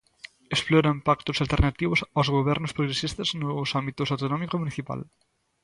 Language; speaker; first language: Galician; native; Galician